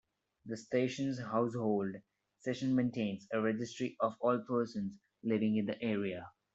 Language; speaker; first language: English; non-native, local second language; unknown